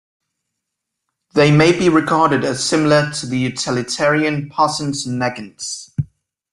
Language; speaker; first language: English; native; English